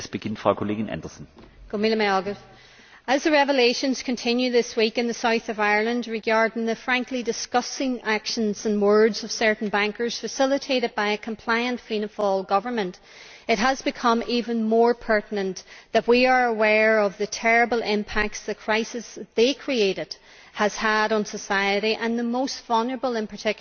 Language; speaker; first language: English; native; English